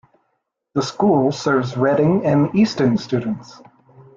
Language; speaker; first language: English; native; English